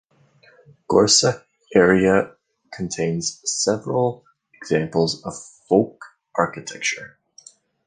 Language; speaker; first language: English; native; English